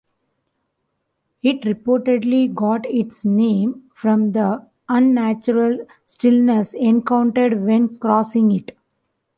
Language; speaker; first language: English; non-native, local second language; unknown